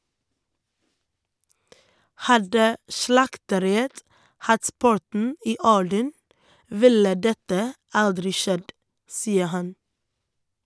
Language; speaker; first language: Norwegian; non-native, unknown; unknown